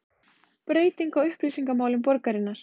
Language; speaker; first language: Icelandic; native; Icelandic